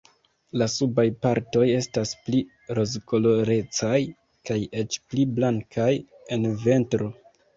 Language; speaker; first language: Esperanto; non-native, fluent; Kinyarwanda